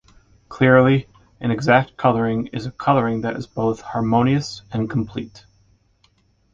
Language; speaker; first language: English; native; English